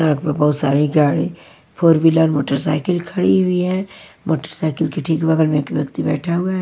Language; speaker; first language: Hindi; non-native, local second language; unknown